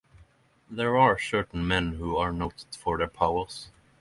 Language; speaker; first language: English; non-native, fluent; Norwegian